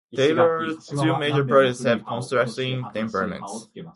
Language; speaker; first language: English; native; English